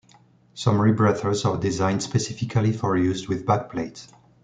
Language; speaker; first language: English; non-native, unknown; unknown